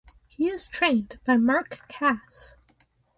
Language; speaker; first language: English; native; English